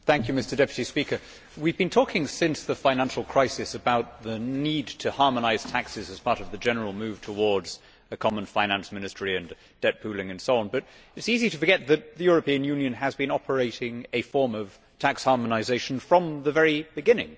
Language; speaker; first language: English; native; English